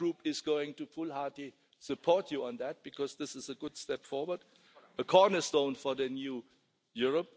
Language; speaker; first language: English; non-native, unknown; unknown